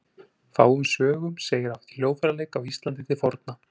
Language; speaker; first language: Icelandic; native; Icelandic